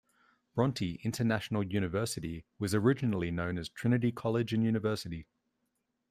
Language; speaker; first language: English; native; English